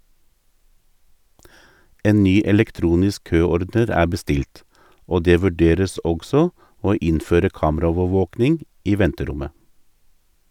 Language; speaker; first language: Norwegian; native; Norwegian